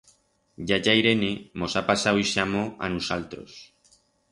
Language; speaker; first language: Aragonese; non-native, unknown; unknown